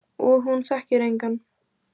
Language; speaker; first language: Icelandic; native; Icelandic